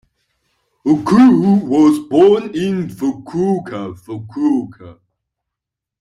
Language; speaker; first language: English; non-native, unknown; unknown